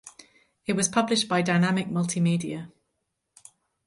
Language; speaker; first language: English; native; English